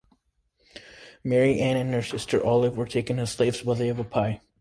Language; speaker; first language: English; native; English